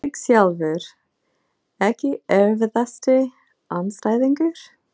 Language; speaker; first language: Icelandic; non-native, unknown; English